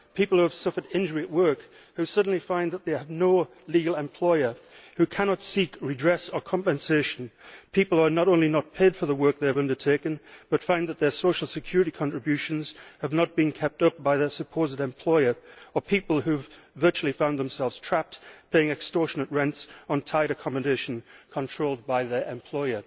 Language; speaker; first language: English; native; English